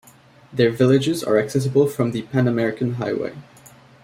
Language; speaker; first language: English; native; English